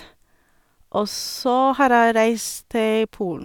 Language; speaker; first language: Norwegian; non-native, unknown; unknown